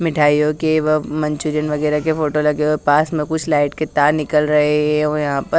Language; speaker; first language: Hindi; native; Hindi